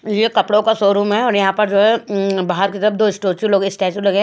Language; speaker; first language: Hindi; native; Hindi